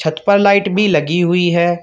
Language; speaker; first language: Hindi; native; Hindi